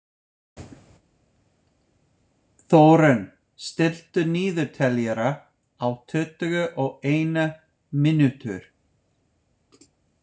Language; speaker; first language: Icelandic; non-native, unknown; English